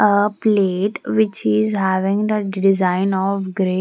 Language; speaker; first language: English; non-native, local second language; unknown